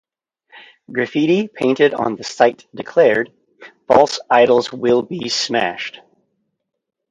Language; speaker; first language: English; native; English